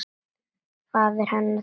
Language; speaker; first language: Icelandic; non-native, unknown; Latvian